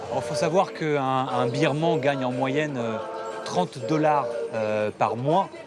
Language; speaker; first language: French; native; French